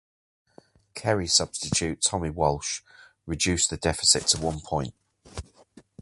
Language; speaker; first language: English; native; English